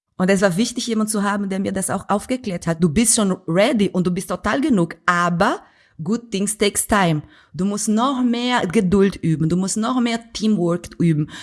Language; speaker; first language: German; non-native, fluent; Portuguese